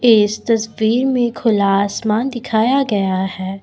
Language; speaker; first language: Hindi; non-native, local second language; Assamese